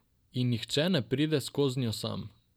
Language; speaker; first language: Slovenian; non-native, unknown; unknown